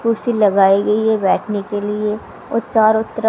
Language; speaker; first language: Hindi; native; Hindi